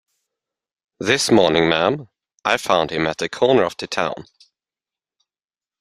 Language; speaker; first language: English; native; English